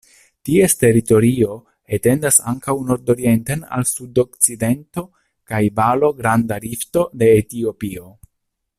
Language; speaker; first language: Esperanto; non-native, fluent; Italian